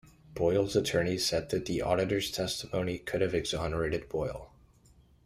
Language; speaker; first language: English; native; English